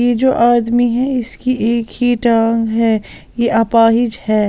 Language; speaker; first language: Hindi; non-native, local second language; Punjabi